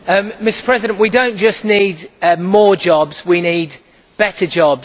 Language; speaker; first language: English; native; English